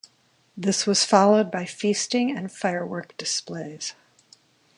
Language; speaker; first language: English; native; English